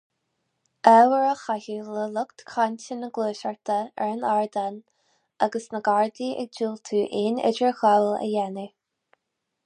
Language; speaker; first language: Irish; non-native, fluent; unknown